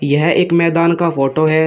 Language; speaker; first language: Hindi; native; Hindi